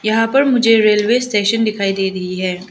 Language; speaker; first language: Hindi; early bilingual, other home language; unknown